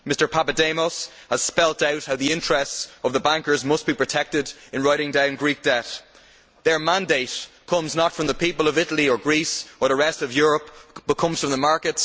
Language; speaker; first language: English; native; English